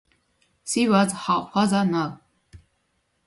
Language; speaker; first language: English; non-native, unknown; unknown